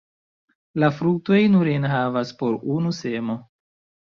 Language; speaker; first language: Esperanto; non-native, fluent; Chinese